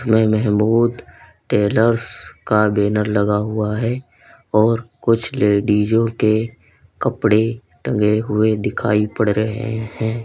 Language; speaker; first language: Hindi; native; Hindi